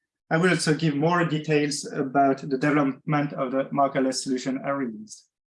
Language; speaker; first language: English; non-native, fluent; French